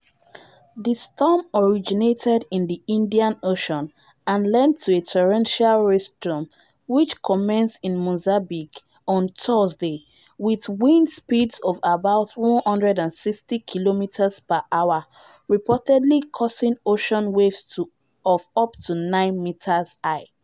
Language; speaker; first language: English; non-native, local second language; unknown